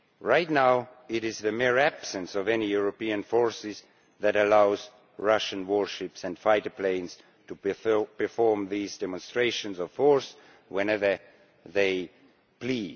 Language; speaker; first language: English; non-native, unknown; Estonian